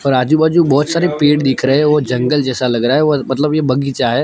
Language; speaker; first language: Hindi; non-native, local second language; Gujarati